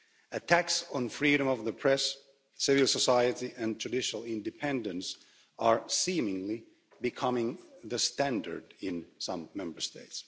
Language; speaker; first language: English; non-native, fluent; Finnish